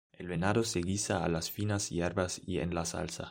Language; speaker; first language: Spanish; non-native, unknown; German